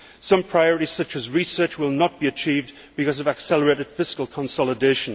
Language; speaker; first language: English; native; English